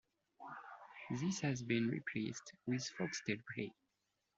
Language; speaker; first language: English; non-native, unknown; French